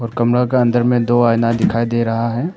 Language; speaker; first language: Hindi; non-native, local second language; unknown